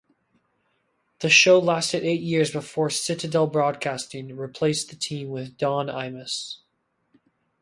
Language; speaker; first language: English; native; English